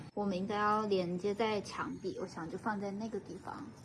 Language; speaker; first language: Chinese; native; Chinese